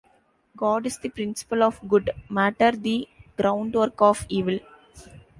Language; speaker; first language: English; non-native, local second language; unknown